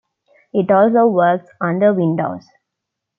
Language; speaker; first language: English; non-native, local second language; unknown